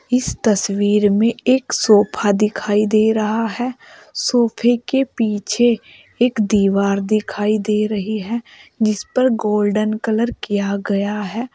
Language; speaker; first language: Hindi; native; Hindi